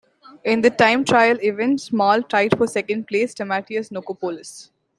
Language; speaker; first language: English; non-native, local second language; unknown